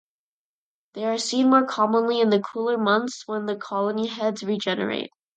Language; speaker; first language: English; non-native, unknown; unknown